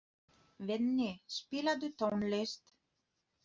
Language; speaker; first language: Icelandic; non-native, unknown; Polish